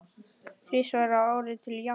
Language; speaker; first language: Icelandic; native; Icelandic